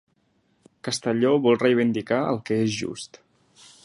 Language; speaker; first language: Catalan; native; Catalan